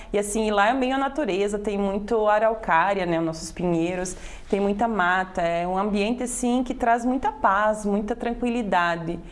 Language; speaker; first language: Portuguese; native; Portuguese